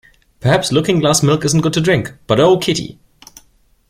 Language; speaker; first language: English; non-native, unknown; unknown